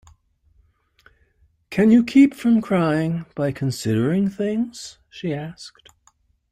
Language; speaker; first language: English; native; English